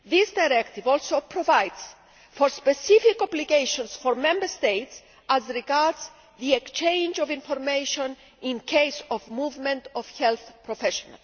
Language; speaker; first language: English; non-native, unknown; Greek